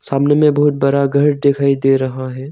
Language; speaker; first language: Hindi; non-native, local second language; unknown